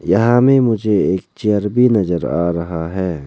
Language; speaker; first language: Hindi; non-native, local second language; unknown